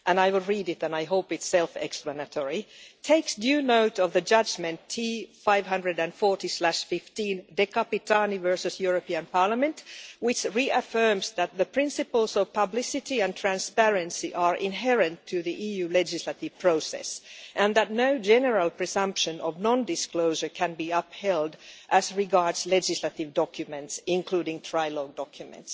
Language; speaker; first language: English; non-native, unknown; Finnish